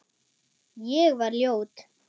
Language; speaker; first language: Icelandic; non-native, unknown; German